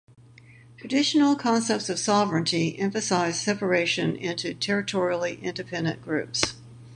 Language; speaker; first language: English; native; English